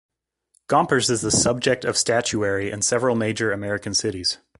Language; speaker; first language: English; native; English